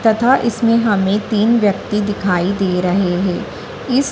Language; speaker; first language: Hindi; native; Hindi